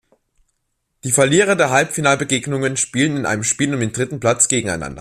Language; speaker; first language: German; native; German